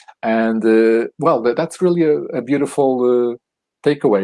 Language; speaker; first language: English; non-native, fluent; Portuguese